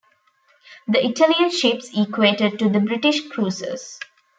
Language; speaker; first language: English; non-native, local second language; Tamil